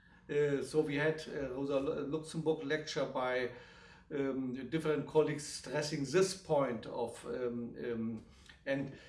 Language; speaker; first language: English; non-native, fluent; German